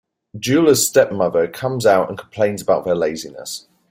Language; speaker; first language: English; native; English